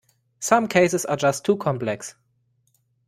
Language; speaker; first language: English; non-native, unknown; German